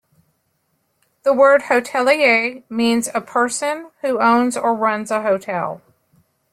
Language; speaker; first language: English; native; English